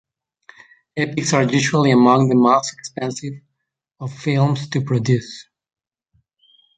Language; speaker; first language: English; native; English